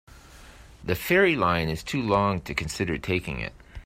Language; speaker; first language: English; native; English